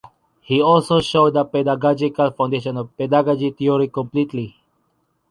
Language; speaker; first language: English; non-native, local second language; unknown